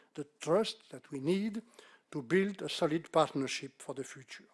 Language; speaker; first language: English; non-native, fluent; French